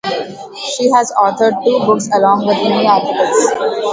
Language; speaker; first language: English; non-native, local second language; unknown